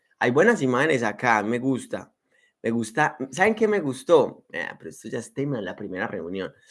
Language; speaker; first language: Spanish; native; Spanish